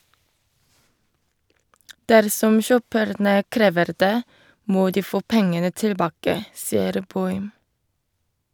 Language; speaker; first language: Norwegian; non-native, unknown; Korean